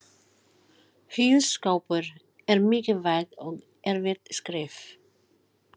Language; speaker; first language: Icelandic; non-native, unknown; Filipino